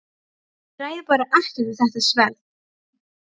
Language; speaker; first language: Icelandic; non-native, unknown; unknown